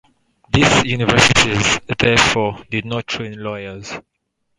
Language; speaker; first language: English; native; English